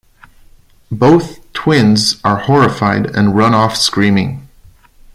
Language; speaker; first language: English; non-native, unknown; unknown